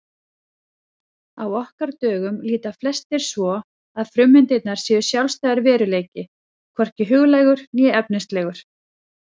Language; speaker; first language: Icelandic; native; Icelandic